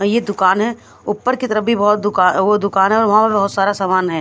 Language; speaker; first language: Hindi; non-native, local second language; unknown